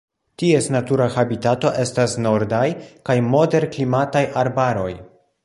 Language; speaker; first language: Esperanto; non-native, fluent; Polish